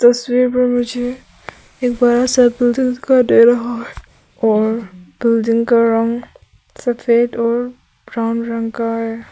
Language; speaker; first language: Hindi; non-native, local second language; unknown